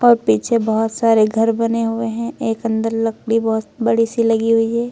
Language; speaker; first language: Hindi; native; Hindi